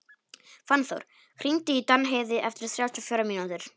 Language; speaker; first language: Icelandic; non-native, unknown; Polish